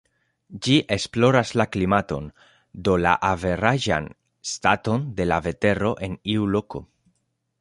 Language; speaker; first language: Esperanto; non-native, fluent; Spanish